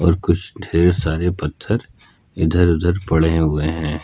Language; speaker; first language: Hindi; native; Hindi